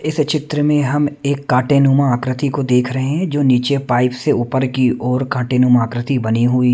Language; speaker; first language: Hindi; native; Hindi